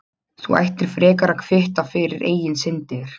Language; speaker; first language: Icelandic; non-native, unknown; Polish